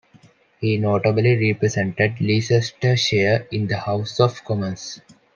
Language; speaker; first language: English; non-native, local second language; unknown